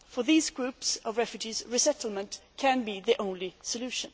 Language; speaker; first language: English; non-native, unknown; Swedish